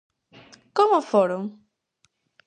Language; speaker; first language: Galician; native; Galician